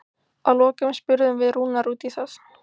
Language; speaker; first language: Icelandic; native; Icelandic